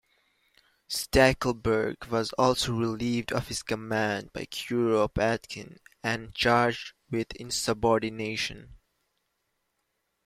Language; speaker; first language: English; native; English